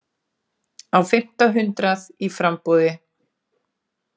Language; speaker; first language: Icelandic; native; Icelandic